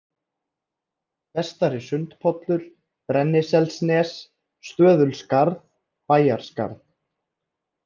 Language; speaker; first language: Icelandic; native; Icelandic